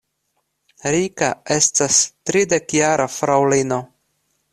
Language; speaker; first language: Esperanto; non-native, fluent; Russian